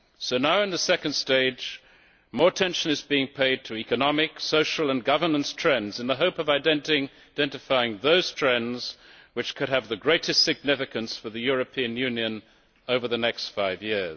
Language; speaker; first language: English; native; English